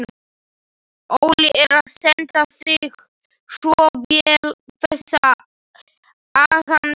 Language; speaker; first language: Icelandic; non-native, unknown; Slovak